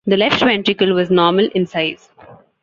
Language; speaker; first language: English; non-native, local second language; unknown